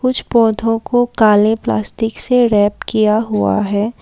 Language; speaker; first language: Hindi; non-native, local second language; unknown